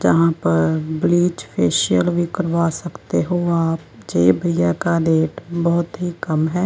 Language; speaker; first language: Hindi; non-native, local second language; Punjabi